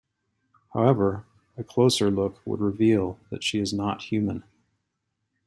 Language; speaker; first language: English; native; English